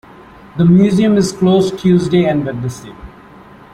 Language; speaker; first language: English; non-native, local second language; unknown